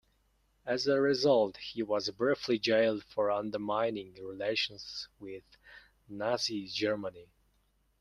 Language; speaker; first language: English; non-native, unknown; Mongolian